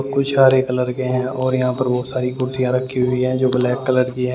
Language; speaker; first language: Hindi; native; Hindi